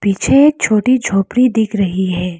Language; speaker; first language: Hindi; non-native, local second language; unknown